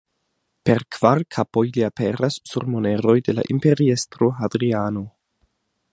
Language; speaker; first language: Esperanto; non-native, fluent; German